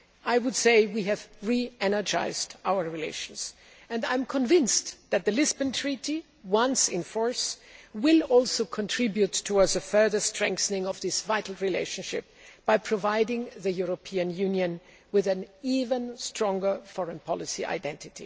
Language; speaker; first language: English; non-native, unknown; German